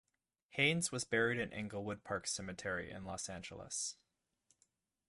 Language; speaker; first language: English; native; English